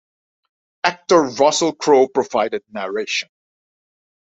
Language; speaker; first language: English; non-native, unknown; Dutch